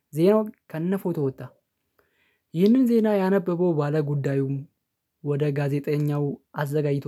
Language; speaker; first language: Amharic; non-native, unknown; Oromo